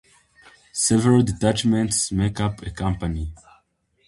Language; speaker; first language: English; non-native, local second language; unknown